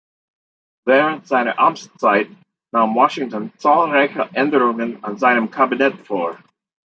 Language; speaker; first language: German; non-native, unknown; English